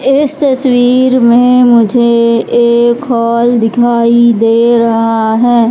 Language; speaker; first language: Hindi; native; Hindi